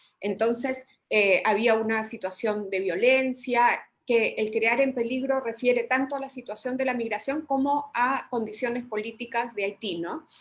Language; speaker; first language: Spanish; native; Spanish